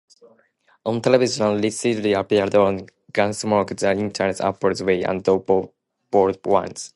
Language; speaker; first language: English; non-native, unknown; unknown